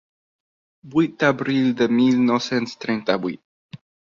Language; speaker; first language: Catalan; non-native, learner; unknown